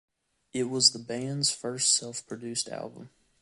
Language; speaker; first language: English; native; English